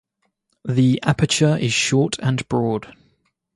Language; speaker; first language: English; native; English